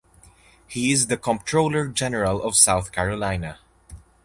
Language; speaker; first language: English; non-native, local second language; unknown